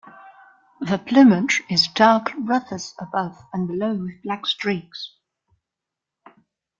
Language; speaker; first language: English; non-native, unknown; German